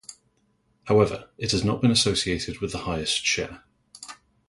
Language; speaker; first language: English; native; English